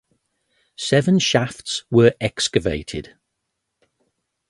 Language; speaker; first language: English; native; English